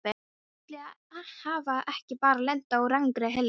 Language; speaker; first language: Icelandic; non-native, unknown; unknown